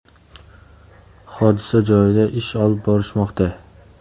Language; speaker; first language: Uzbek; native; Uzbek